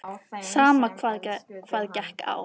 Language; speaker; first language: Icelandic; native; Icelandic